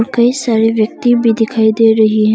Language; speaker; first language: Hindi; non-native, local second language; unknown